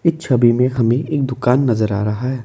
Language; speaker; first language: Hindi; non-native, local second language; Assamese